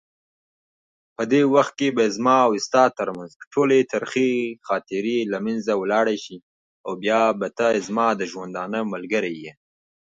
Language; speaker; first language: English; non-native, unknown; Pashto